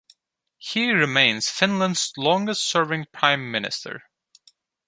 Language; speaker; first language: English; non-native, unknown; Turkish